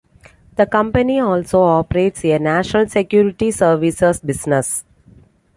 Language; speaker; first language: English; non-native, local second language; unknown